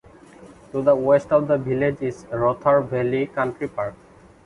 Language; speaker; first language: English; non-native, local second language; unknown